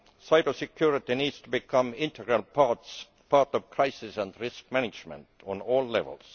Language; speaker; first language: English; non-native, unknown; Estonian